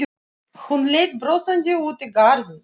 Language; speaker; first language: Icelandic; non-native, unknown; Russian